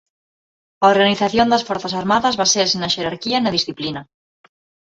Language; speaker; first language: Galician; non-native, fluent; Spanish